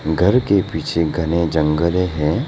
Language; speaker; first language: Hindi; non-native, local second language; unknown